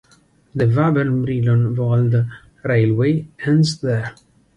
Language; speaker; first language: English; non-native, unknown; Italian